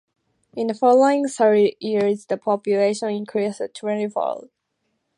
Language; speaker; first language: English; native; English